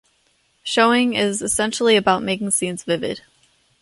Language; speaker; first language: English; native; English